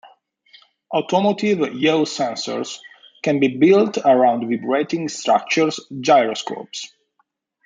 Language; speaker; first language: English; native; English